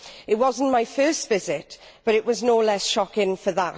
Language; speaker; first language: English; native; English